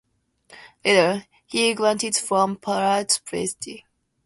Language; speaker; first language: English; non-native, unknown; Japanese